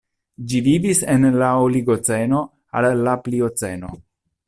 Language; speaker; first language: Esperanto; non-native, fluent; Italian